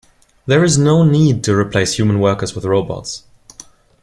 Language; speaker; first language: English; non-native, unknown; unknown